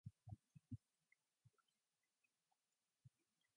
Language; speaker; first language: English; non-native, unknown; Mongolian